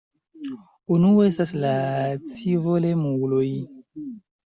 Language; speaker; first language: Esperanto; non-native, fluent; Chinese